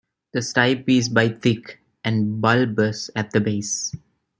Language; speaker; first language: English; non-native, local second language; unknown